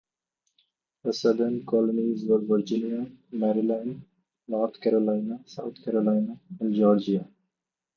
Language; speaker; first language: English; non-native, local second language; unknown